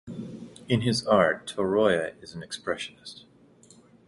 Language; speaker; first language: English; native; English